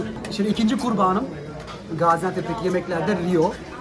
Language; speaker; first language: Turkish; native; Turkish